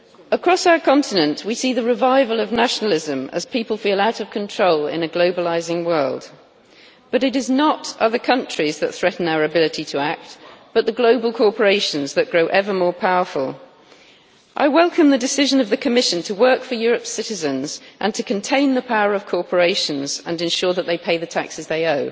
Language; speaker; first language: English; native; English